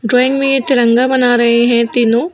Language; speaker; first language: Hindi; native; Hindi